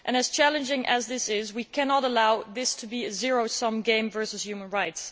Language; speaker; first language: English; non-native, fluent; Dutch